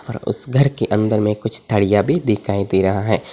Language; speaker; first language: Hindi; non-native, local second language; Bangla